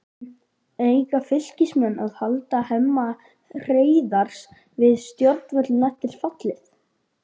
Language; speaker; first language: Icelandic; native; Icelandic